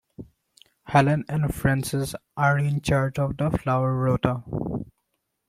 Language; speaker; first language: English; non-native, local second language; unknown